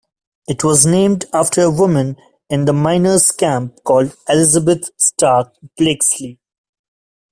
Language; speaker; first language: English; non-native, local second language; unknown